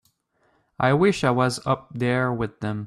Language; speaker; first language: English; native; English